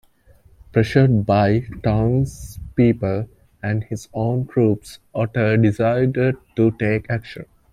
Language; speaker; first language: English; native; English